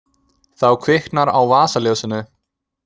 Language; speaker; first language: Icelandic; non-native, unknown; English